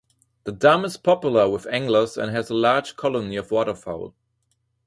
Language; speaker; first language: English; non-native, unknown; German